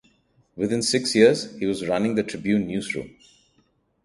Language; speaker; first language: English; non-native, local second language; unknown